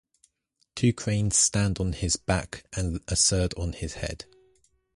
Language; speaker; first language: English; native; English